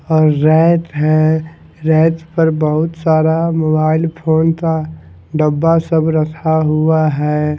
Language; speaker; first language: Hindi; non-native, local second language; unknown